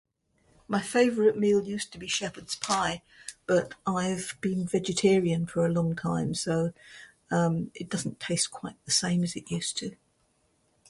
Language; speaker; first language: English; native; English